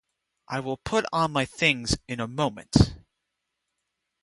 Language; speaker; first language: English; native; English